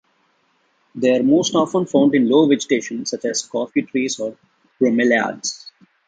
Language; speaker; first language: English; non-native, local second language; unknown